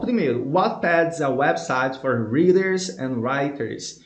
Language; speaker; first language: English; non-native, fluent; Portuguese